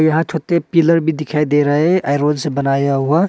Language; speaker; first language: Hindi; non-native, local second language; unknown